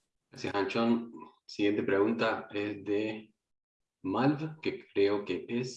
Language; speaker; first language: Spanish; native; Spanish